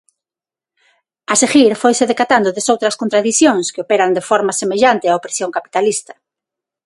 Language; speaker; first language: Galician; non-native, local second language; Spanish